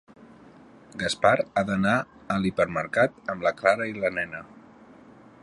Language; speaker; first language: Catalan; native; Catalan